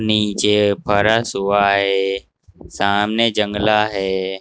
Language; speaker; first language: Hindi; native; Hindi